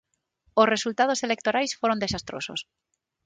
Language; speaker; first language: Galician; non-native, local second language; Spanish